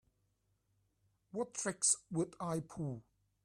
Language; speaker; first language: English; non-native, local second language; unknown